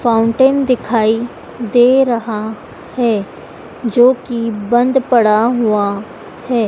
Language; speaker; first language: Hindi; native; Hindi